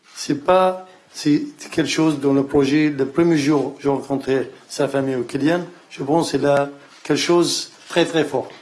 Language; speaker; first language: French; non-native, learner; Arabic